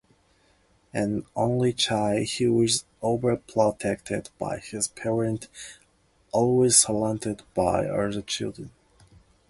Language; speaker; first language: English; non-native, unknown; Japanese